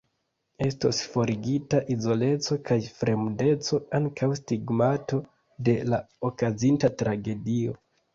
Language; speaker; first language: Esperanto; non-native, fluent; Kinyarwanda